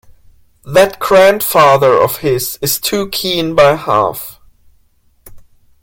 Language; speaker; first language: English; non-native, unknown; German